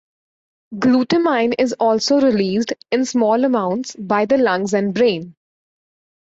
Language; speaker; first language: English; native; English